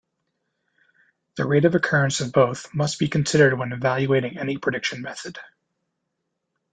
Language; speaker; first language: English; native; English